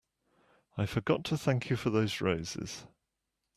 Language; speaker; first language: English; native; English